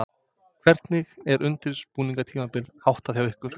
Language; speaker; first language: Icelandic; non-native, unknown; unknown